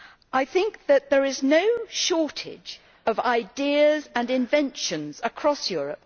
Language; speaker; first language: English; native; English